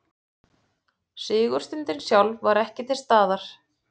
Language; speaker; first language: Icelandic; native; Icelandic